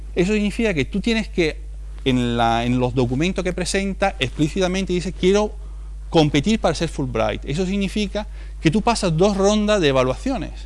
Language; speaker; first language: Spanish; non-native, fluent; Italian